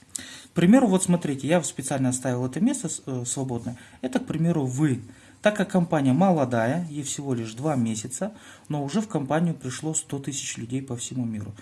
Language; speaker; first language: Russian; native; Russian